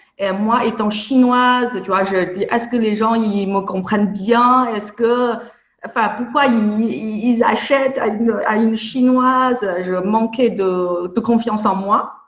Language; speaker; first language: French; non-native, fluent; Chinese